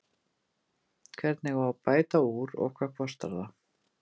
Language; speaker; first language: Icelandic; native; Icelandic